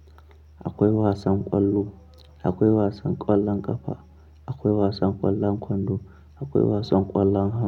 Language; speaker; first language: Hausa; non-native, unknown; Akan